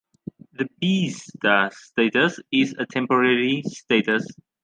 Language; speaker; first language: English; native; English